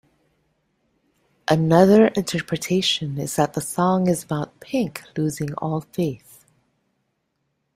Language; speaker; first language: English; native; English